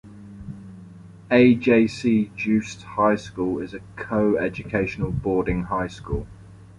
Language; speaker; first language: English; native; English